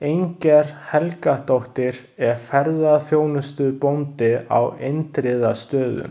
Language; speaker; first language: Icelandic; non-native, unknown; Chinese